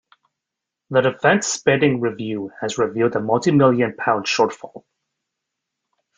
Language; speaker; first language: English; native; English